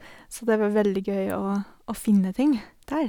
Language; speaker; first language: Norwegian; non-native, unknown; English